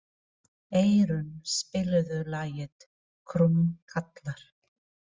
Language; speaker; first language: Icelandic; non-native, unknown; Filipino